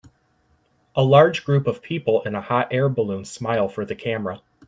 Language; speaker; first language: English; native; English